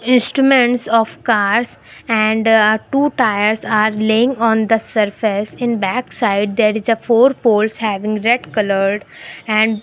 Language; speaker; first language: English; non-native, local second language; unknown